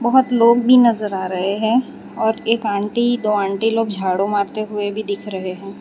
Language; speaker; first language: Hindi; non-native, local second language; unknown